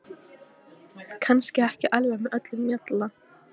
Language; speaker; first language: Icelandic; non-native, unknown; Polish